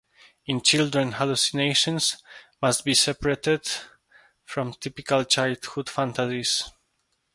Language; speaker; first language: English; non-native, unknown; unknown